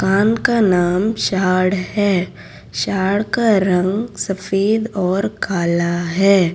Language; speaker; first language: Hindi; non-native, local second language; Gujarati